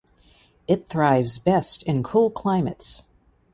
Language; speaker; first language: English; native; English